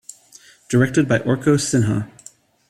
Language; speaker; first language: English; native; English